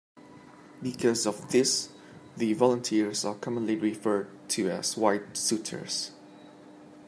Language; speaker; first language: English; native; English